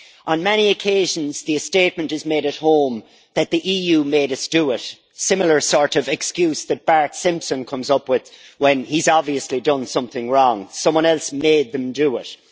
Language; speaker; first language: English; native; English